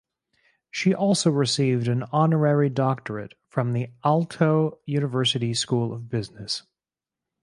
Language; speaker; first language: English; native; English